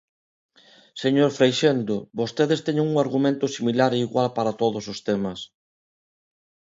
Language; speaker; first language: Galician; non-native, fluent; Spanish